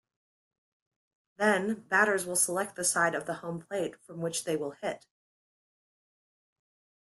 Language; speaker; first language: English; native; English